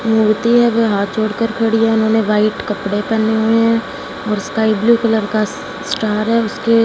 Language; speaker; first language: Hindi; non-native, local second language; Punjabi